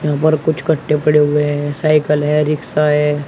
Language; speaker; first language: Hindi; native; Hindi